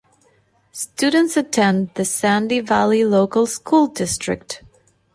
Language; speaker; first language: English; non-native, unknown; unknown